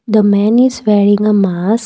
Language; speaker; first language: English; non-native, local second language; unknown